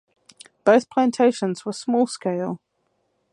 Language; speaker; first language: English; native; English